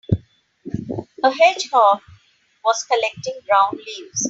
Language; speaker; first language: English; non-native, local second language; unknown